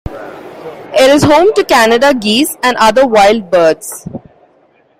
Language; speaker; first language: English; non-native, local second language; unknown